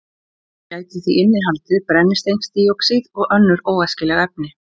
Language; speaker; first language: Icelandic; native; Icelandic